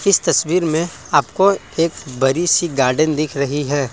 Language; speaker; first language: Hindi; non-native, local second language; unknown